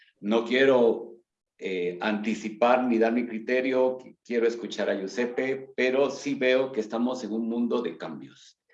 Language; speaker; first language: Spanish; native; Spanish